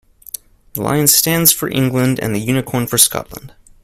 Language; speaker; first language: English; native; English